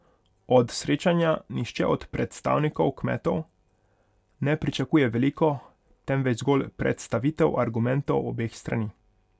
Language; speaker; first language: Slovenian; non-native, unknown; Hungarian